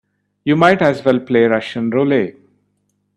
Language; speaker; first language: English; non-native, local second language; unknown